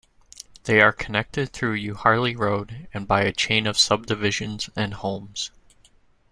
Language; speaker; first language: English; native; English